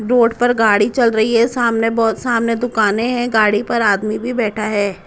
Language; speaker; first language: Hindi; non-native, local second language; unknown